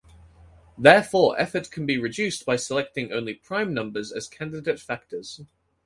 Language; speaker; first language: English; native; English